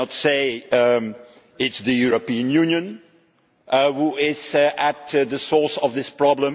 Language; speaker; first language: English; non-native, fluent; Dutch